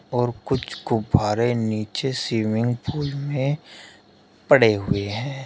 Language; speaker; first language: Hindi; native; Hindi